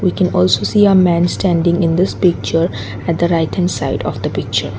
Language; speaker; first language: English; non-native, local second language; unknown